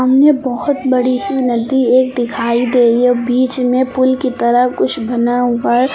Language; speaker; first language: Hindi; native; Hindi